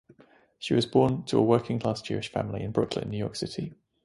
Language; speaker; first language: English; native; English